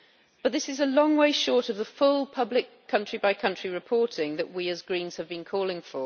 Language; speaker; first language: English; native; English